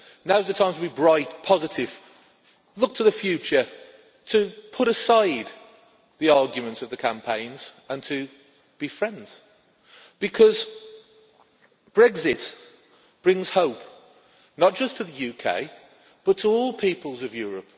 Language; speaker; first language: English; native; English